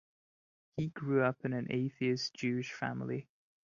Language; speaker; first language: English; non-native, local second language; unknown